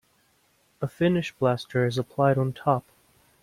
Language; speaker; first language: English; native; English